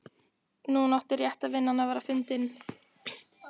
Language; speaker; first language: Icelandic; native; Icelandic